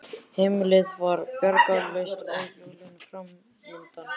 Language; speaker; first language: Icelandic; native; Icelandic